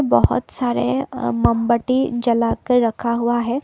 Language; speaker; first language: Hindi; non-native, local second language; Assamese